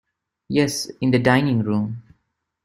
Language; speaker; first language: English; non-native, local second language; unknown